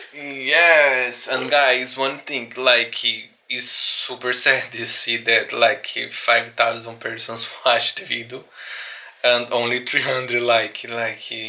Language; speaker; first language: English; non-native, learner; Portuguese